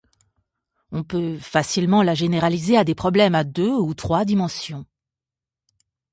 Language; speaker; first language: French; native; French